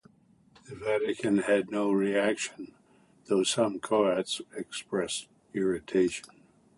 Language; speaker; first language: English; native; English